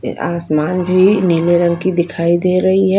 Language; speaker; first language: Hindi; non-native, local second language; Punjabi